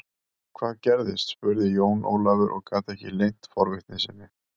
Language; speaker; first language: Icelandic; native; Icelandic